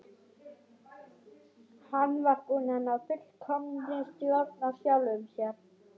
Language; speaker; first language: Icelandic; non-native, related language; Swedish